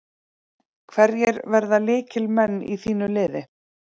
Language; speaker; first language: Icelandic; native; Icelandic